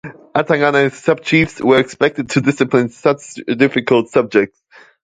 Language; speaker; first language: English; non-native, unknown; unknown